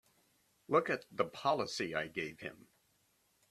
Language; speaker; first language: English; native; English